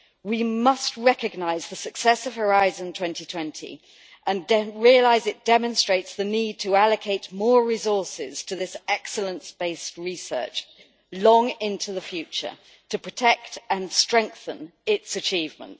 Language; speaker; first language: English; native; English